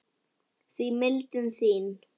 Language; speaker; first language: Icelandic; native; Icelandic